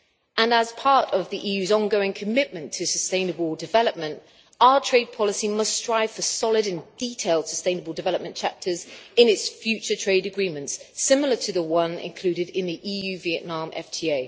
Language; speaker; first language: English; native; English